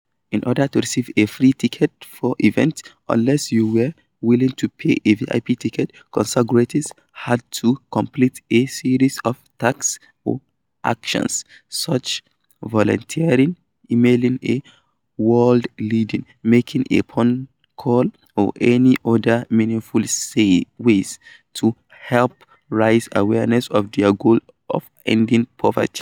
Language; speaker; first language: English; non-native, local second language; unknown